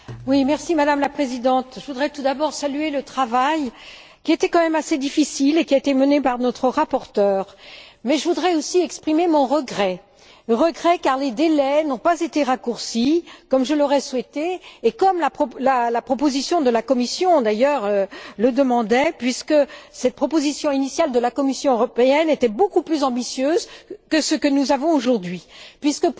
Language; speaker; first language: French; native; French